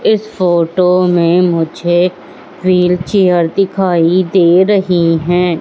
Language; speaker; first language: Hindi; native; Hindi